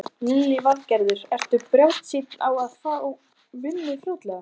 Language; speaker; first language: Icelandic; native; Icelandic